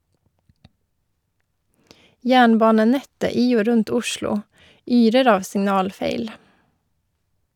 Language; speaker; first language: Norwegian; non-native, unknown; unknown